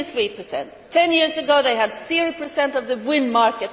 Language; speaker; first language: English; non-native, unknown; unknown